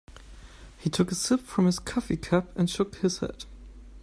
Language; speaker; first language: English; non-native, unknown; German